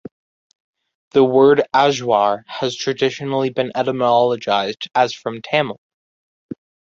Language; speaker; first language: English; native; English